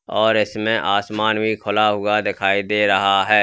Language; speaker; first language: Hindi; native; Hindi